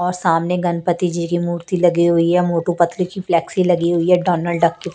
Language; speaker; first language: Hindi; non-native, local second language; Punjabi